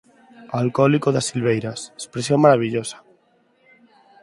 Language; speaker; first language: Galician; non-native, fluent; Spanish